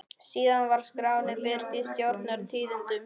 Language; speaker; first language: Icelandic; non-native, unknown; Polish